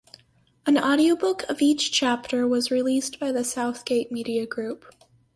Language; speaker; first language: English; native; English